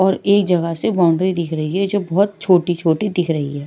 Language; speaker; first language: Hindi; non-native, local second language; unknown